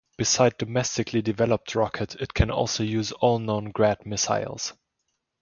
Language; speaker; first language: English; non-native, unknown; German